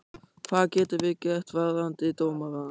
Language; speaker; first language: Icelandic; non-native, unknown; German